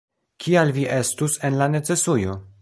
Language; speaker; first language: Esperanto; non-native, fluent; Polish